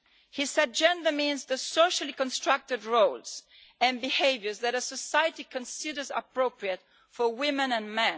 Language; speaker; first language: English; non-native, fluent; Italian